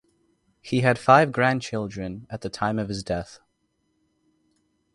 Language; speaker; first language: English; native; English